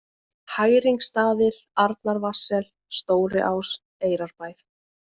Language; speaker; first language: Icelandic; native; Icelandic